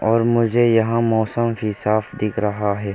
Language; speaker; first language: Hindi; non-native, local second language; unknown